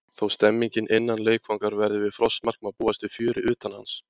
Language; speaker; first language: Icelandic; native; Icelandic